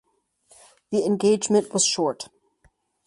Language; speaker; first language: English; native; English